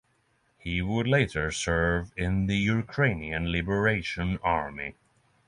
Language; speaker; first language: English; non-native, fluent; Norwegian